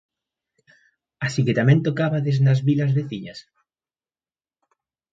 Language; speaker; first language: Galician; native; Galician